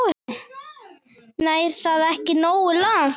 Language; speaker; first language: Icelandic; native; Icelandic